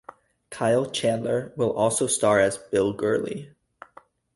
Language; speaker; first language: English; native; English